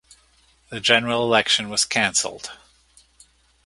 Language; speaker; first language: English; native; English